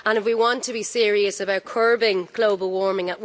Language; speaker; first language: English; native; English